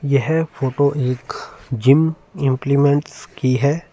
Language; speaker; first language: Hindi; non-native, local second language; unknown